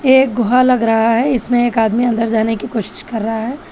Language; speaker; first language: Hindi; non-native, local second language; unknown